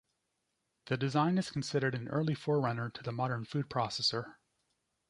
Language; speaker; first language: English; native; English